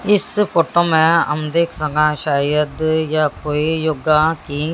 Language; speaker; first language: Hindi; native; Hindi